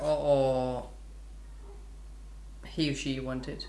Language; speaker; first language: English; non-native, fluent; Spanish